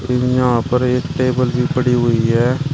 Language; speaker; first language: Hindi; native; Hindi